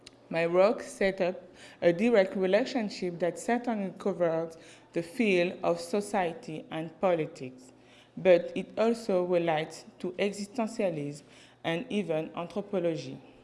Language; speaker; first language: English; non-native, learner; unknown